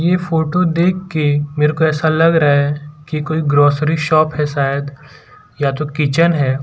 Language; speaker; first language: Hindi; non-native, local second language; Gujarati